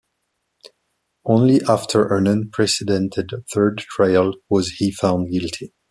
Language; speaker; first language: English; non-native, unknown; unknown